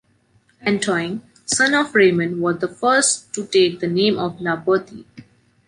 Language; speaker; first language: English; non-native, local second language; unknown